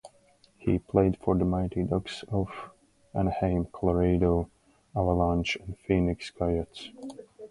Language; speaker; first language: English; native; English